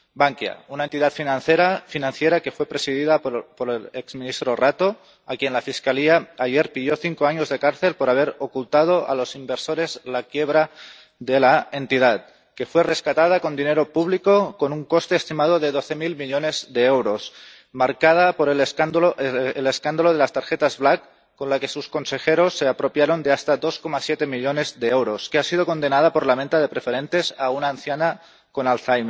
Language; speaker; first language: Spanish; non-native, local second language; Catalan